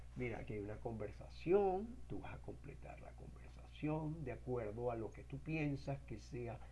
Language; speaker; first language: Spanish; native; Spanish